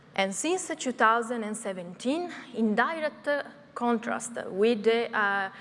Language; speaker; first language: English; non-native, fluent; Italian